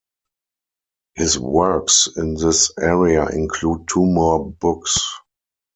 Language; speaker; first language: English; non-native, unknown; German